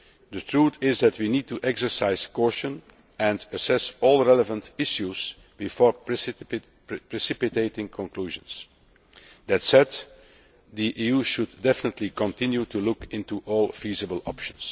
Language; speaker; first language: English; non-native, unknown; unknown